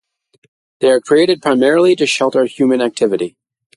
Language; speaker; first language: English; native; English